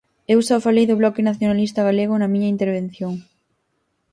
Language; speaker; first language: Galician; native; Galician